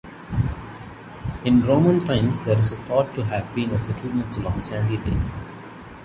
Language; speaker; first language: English; non-native, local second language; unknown